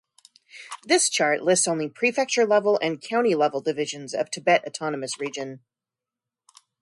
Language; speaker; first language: English; native; English